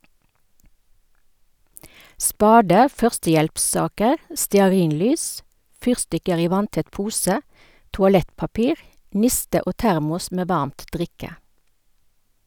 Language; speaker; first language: Norwegian; native; Norwegian